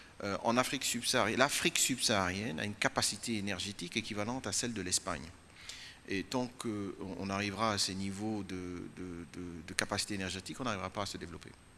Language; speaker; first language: French; non-native, local second language; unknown